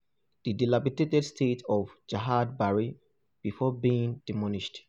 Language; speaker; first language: English; non-native, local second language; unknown